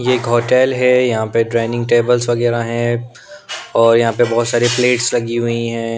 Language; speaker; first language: Hindi; non-native, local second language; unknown